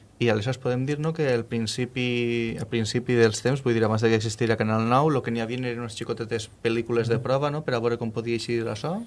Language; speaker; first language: Catalan; native; Catalan